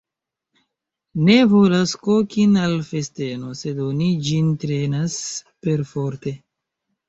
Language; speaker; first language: Esperanto; non-native, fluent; Chinese